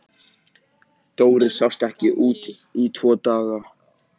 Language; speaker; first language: Icelandic; native; Icelandic